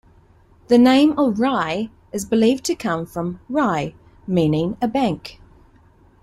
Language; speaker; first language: English; native; English